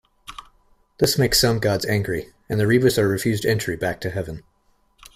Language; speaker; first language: English; native; English